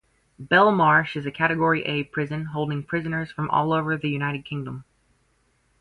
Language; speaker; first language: English; native; English